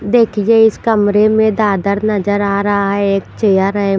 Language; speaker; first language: Hindi; non-native, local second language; Punjabi